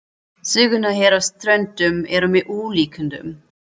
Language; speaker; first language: Icelandic; non-native, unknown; German